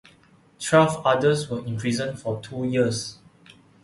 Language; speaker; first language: English; non-native, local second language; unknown